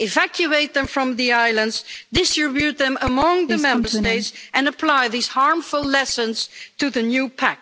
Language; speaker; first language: English; non-native, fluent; Dutch